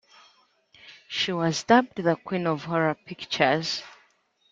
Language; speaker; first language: English; native; English